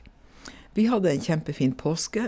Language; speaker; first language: Norwegian; native; Norwegian